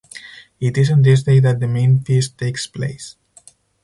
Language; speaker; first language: English; non-native, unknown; Spanish